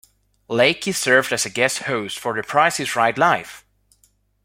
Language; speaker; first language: English; non-native, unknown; Spanish